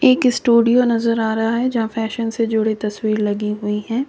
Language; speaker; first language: Hindi; native; Hindi